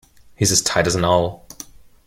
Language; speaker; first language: English; non-native, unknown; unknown